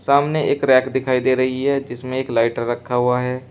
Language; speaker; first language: Hindi; native; Hindi